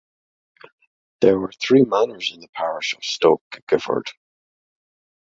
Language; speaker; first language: English; native; English